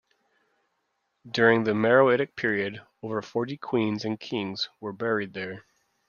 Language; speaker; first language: English; native; English